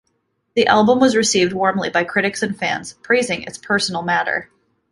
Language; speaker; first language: English; native; English